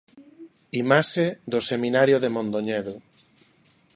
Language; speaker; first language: Galician; non-native, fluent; Spanish